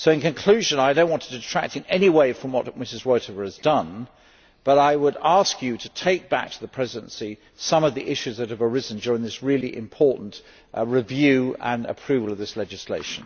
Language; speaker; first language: English; native; English